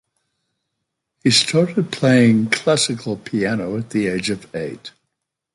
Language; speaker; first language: English; native; English